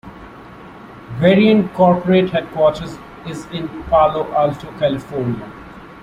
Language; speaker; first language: English; non-native, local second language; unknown